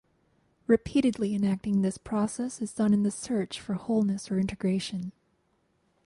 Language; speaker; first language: English; native; English